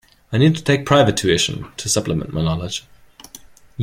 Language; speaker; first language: English; non-native, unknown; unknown